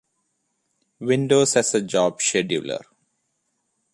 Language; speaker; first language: English; non-native, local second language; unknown